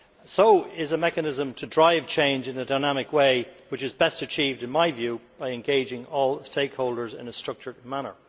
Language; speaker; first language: English; native; English